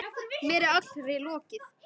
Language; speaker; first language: Icelandic; native; Icelandic